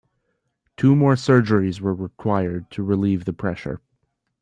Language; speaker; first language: English; native; English